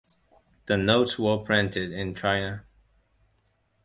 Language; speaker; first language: English; non-native, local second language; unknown